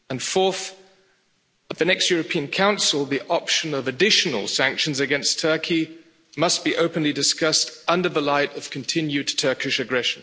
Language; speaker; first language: English; non-native, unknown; German